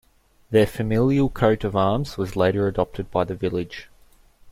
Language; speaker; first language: English; native; English